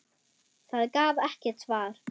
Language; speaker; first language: Icelandic; non-native, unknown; German